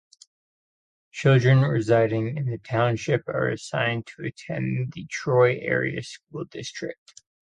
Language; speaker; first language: English; native; English